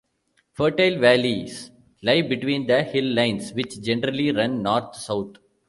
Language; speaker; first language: English; non-native, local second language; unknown